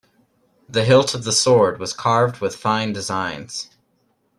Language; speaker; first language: English; native; English